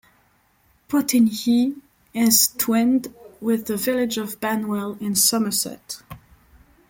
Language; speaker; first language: English; non-native, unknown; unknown